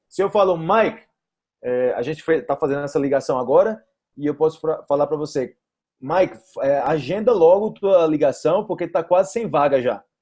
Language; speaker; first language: Portuguese; native; Portuguese